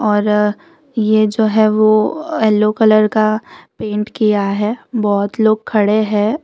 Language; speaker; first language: Hindi; non-native, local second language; Gujarati